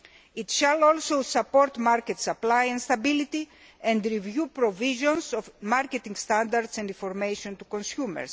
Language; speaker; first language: English; non-native, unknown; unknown